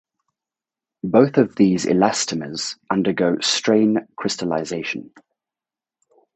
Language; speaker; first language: English; native; English